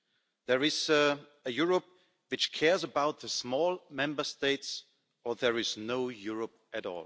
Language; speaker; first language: English; non-native, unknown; German